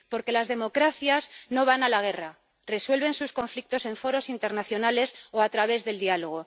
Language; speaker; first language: Spanish; native; Spanish